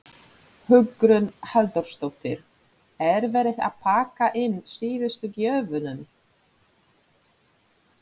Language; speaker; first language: Icelandic; non-native, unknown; Polish